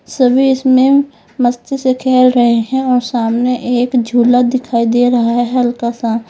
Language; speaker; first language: Hindi; native; Hindi